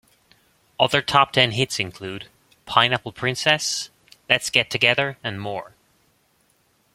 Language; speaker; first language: English; native; English